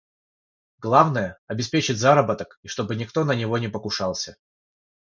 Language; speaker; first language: Russian; non-native, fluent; Georgian